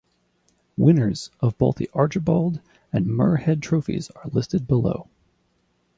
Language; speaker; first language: English; native; English